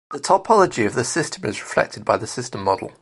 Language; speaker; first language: English; native; English